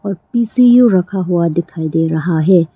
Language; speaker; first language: Hindi; early bilingual, other home language; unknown